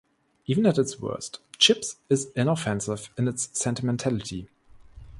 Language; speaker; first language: English; non-native, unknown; German